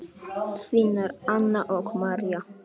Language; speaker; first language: Icelandic; non-native, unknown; Polish